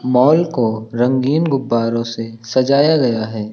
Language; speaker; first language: Hindi; native; Hindi